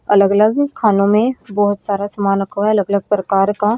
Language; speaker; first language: Hindi; native; Hindi